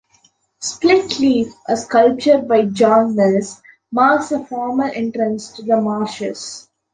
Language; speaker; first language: English; non-native, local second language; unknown